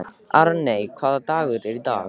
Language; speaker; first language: Icelandic; native; Icelandic